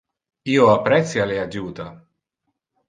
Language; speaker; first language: Interlingua; non-native, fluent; Italian